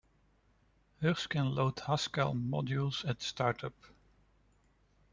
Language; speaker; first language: English; non-native, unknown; Dutch